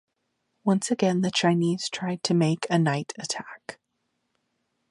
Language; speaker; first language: English; native; English